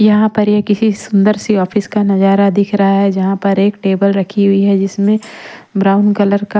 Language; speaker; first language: Hindi; non-native, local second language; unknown